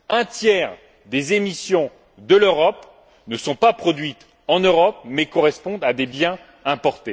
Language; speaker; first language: French; native; French